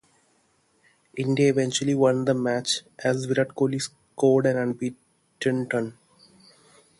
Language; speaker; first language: English; non-native, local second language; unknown